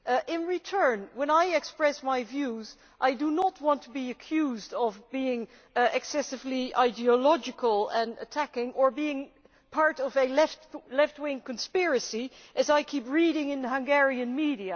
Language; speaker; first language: English; non-native, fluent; Dutch